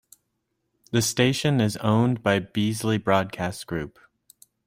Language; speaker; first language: English; native; English